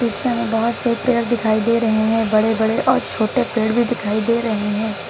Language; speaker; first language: Hindi; native; Hindi